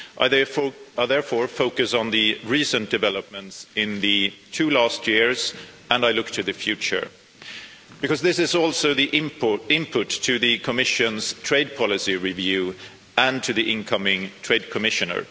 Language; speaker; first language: English; non-native, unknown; Swedish